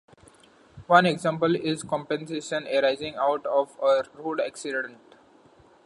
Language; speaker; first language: English; non-native, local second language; Marathi